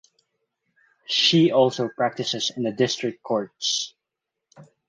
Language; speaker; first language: English; non-native, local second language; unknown